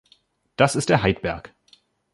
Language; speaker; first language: German; native; German